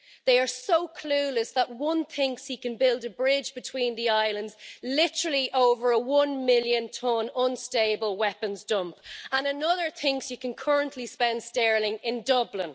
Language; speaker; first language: English; native; English